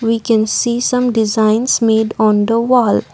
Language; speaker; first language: English; non-native, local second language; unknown